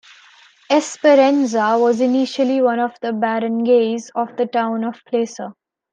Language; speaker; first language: English; non-native, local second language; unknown